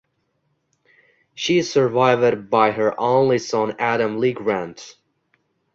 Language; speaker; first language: English; non-native, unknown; Uzbek